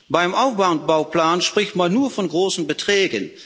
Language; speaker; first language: German; non-native, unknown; Dutch